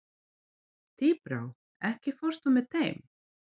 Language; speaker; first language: Icelandic; non-native, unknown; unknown